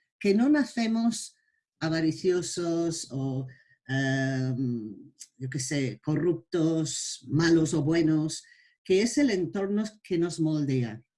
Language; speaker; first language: Spanish; non-native, fluent; English